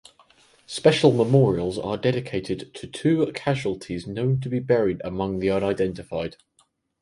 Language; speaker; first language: English; native; English